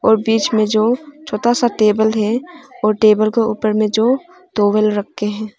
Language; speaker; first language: Hindi; non-native, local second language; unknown